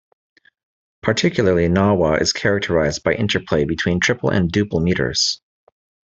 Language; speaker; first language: English; native; English